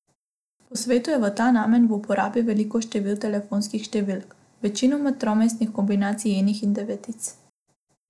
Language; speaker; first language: Slovenian; non-native, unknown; Macedonian